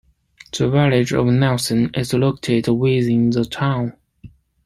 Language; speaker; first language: English; non-native, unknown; Chinese